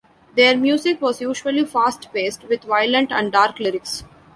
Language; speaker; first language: English; non-native, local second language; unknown